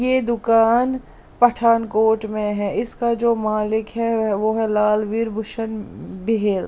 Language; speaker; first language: Hindi; non-native, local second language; Punjabi